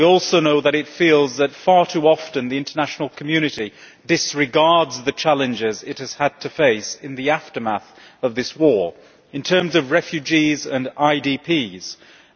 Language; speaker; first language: English; native; English